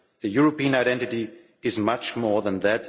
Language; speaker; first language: English; non-native, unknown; German